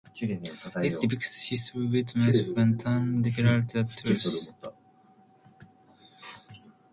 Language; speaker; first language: English; non-native, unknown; Japanese